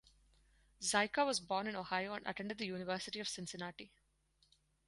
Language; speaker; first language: English; non-native, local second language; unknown